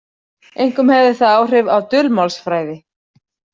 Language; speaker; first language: Icelandic; native; Icelandic